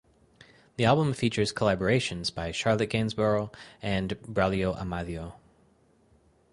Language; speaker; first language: English; native; English